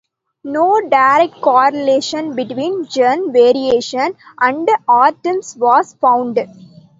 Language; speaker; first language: English; non-native, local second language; Tamil